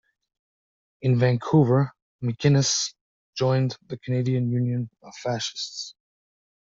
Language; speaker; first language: English; native; English